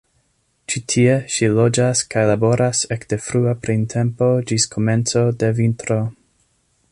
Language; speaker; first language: Esperanto; non-native, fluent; English